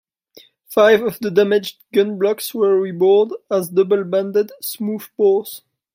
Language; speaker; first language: English; non-native, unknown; French